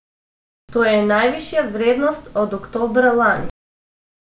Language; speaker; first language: Slovenian; non-native, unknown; Macedonian